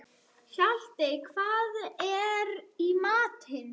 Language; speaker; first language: Icelandic; non-native, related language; Swedish